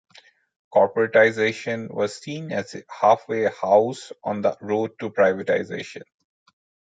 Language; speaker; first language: English; non-native, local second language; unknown